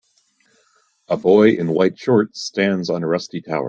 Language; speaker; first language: English; native; English